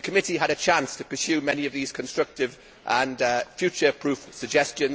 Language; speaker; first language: English; native; English